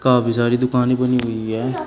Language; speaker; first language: Hindi; native; Hindi